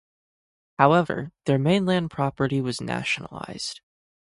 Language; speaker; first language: English; native; English